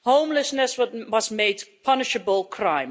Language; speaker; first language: English; non-native, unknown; Dutch